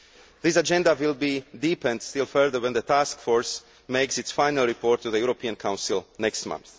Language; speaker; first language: English; non-native, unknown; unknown